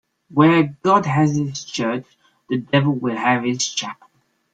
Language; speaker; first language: English; non-native, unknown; French